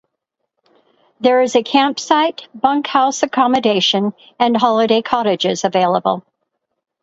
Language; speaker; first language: English; native; English